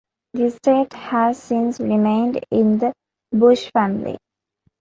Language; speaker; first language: English; non-native, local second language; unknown